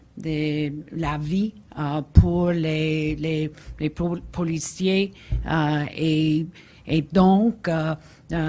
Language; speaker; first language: French; non-native, learner; English